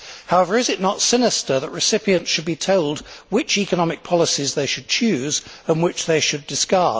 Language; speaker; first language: English; native; English